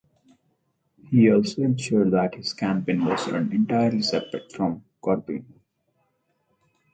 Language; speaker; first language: English; non-native, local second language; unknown